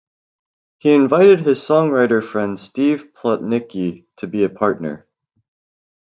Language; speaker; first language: English; native; English